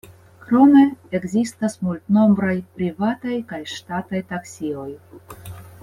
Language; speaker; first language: Esperanto; non-native, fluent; Russian